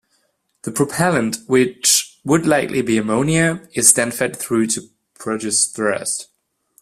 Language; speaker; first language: English; non-native, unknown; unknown